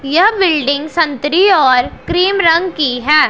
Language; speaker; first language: Hindi; non-native, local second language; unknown